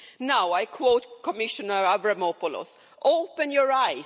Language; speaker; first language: English; non-native, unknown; Swedish